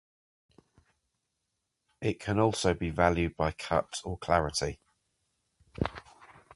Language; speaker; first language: English; native; English